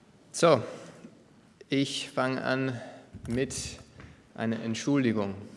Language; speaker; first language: German; non-native, learner; English